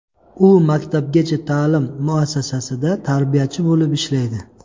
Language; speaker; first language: Uzbek; native; Uzbek